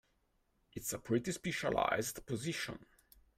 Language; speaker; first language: English; non-native, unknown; Italian